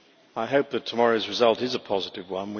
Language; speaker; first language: English; native; English